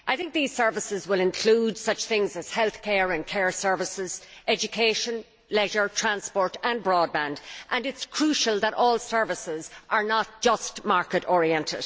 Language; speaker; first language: English; native; English